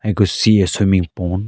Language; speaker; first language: English; non-native, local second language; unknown